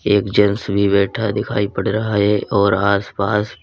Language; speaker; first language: Hindi; native; Hindi